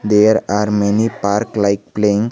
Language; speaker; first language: English; non-native, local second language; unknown